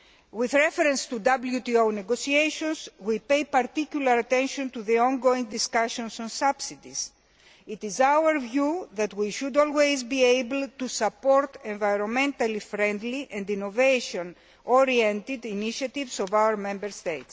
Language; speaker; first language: English; non-native, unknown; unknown